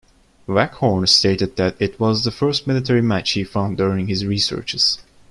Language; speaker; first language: English; non-native, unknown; Turkish